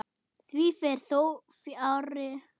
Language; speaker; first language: Icelandic; non-native, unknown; German